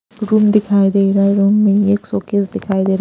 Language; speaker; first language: Hindi; non-native, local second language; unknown